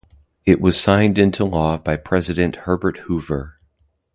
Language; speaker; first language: English; native; English